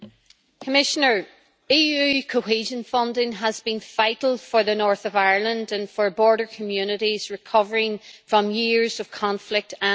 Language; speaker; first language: English; native; English